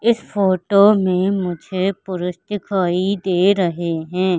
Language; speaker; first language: Hindi; native; Hindi